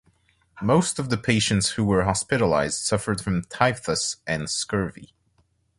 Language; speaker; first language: English; non-native, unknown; French